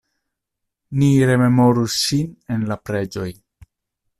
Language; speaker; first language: Esperanto; non-native, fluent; Italian